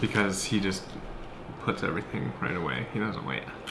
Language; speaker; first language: English; native; English